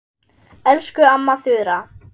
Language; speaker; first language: Icelandic; non-native, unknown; German